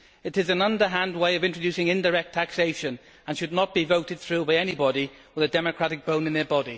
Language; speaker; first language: English; native; English